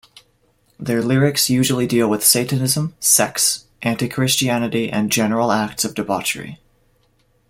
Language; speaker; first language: English; native; English